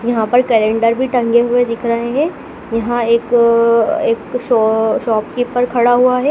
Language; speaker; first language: Hindi; native; Hindi